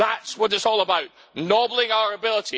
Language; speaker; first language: English; native; English